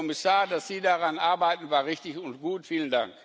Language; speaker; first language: German; non-native, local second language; Luxembourgish